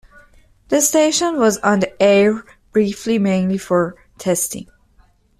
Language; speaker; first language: English; non-native, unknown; Persian